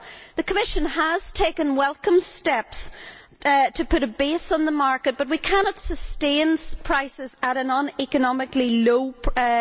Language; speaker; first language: English; native; English